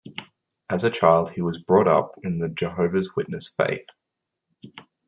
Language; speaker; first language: English; native; English